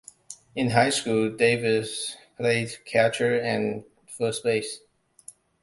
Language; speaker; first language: English; non-native, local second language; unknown